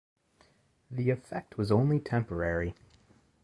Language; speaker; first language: English; native; English